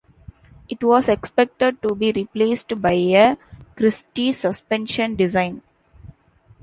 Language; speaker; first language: English; non-native, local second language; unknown